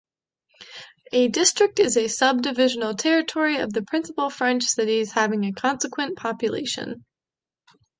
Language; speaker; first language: English; native; English